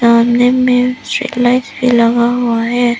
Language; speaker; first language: Hindi; non-native, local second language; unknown